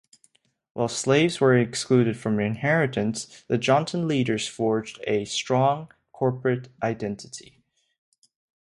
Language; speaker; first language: English; non-native, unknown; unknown